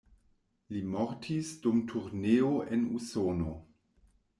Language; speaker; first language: Esperanto; non-native, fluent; German